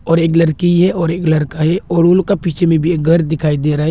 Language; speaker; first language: Hindi; non-native, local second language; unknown